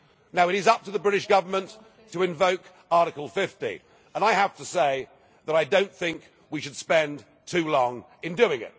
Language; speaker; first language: English; native; English